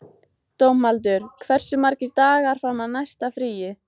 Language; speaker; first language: Icelandic; native; Icelandic